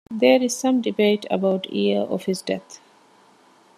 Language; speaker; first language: English; non-native, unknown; Divehi